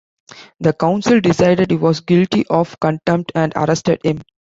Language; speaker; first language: English; non-native, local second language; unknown